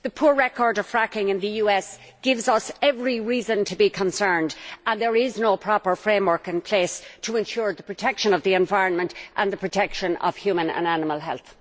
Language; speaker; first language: English; native; English